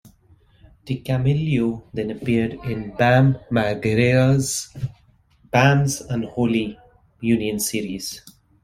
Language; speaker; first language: English; non-native, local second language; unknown